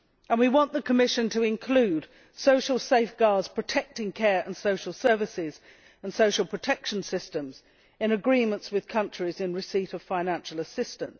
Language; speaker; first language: English; native; English